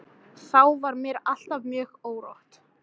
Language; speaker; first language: Icelandic; non-native, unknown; English